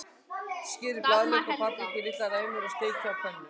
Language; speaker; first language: Icelandic; native; Icelandic